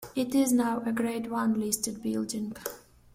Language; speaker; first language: English; non-native, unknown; Russian